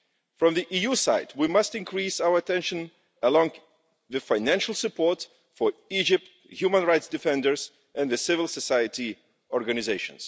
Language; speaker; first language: English; non-native, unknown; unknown